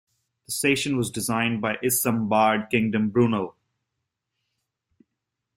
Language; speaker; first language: English; native; English